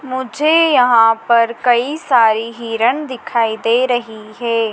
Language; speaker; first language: Hindi; native; Hindi